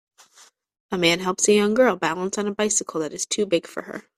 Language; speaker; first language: English; native; English